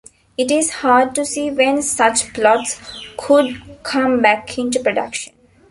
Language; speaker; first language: English; non-native, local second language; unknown